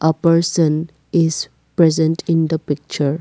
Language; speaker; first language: English; non-native, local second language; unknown